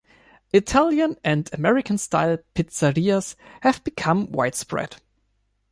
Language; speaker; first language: English; non-native, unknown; German